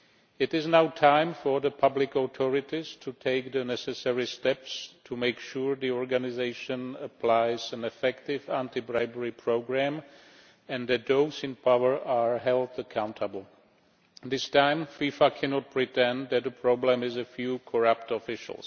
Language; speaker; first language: English; non-native, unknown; Czech